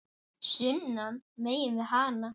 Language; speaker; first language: Icelandic; native; Icelandic